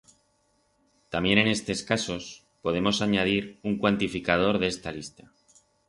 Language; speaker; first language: Aragonese; non-native, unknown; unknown